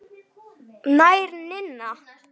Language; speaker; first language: Icelandic; native; Icelandic